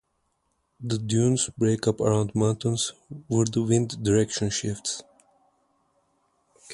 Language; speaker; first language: English; non-native, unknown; Turkish